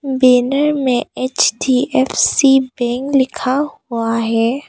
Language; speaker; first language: Hindi; non-native, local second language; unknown